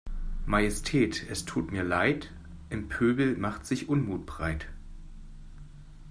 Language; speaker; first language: German; native; German